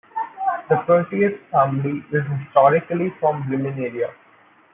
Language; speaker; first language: English; non-native, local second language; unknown